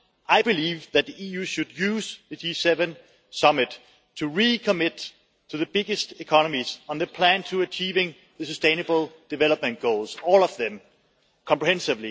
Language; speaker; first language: English; non-native, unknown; Danish